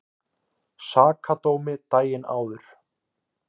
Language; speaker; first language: Icelandic; native; Icelandic